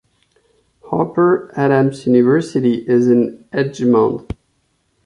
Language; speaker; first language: English; non-native, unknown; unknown